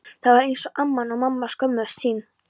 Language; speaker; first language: Icelandic; non-native, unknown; Polish